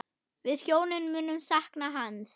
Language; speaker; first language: Icelandic; non-native, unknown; German